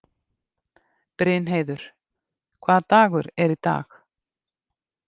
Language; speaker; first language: Icelandic; native; Icelandic